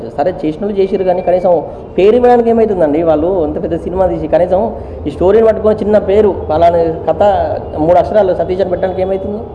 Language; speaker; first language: Telugu; native; Telugu